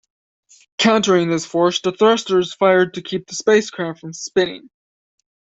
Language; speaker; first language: English; native; English